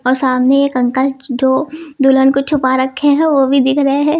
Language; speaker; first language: Hindi; native; Hindi